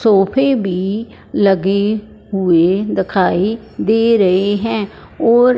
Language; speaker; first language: Hindi; non-native, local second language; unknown